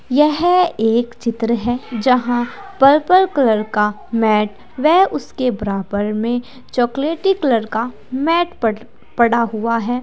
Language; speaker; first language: Hindi; native; Hindi